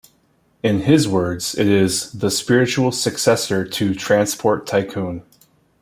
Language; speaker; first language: English; native; English